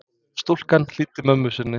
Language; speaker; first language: Icelandic; non-native, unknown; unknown